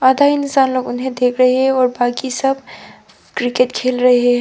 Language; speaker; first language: Hindi; non-native, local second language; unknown